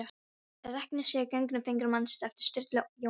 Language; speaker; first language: Icelandic; non-native, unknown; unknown